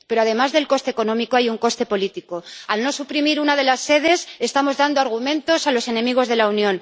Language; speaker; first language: Spanish; native; Spanish